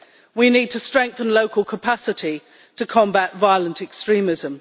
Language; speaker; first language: English; native; English